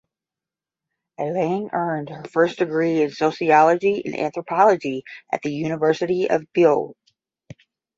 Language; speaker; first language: English; native; English